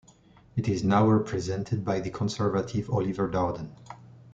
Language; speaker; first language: English; non-native, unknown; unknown